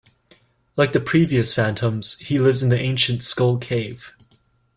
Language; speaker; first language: English; native; English